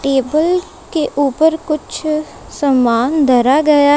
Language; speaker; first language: Hindi; non-native, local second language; Punjabi